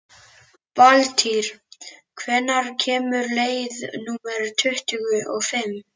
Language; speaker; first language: Icelandic; native; Icelandic